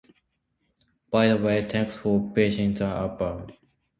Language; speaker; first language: English; non-native, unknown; Japanese